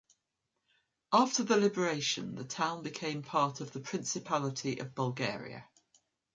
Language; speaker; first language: English; native; English